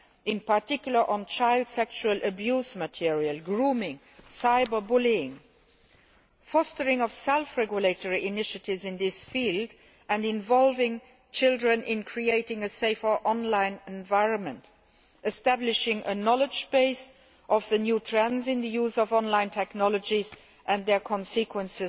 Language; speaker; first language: English; non-native, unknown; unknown